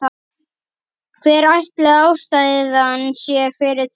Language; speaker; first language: Icelandic; native; Icelandic